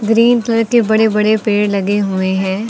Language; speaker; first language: Hindi; native; Hindi